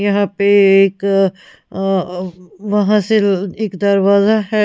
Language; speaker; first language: Hindi; non-native, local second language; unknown